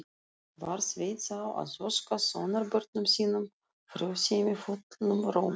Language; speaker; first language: Icelandic; non-native, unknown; Russian